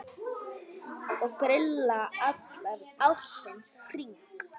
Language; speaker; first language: Icelandic; native; Icelandic